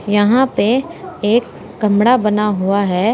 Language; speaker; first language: Hindi; native; Hindi